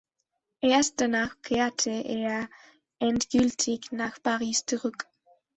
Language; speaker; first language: German; non-native, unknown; Spanish